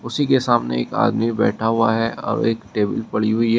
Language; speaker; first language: Hindi; native; Hindi